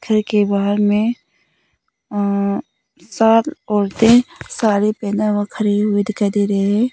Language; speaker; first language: Hindi; non-native, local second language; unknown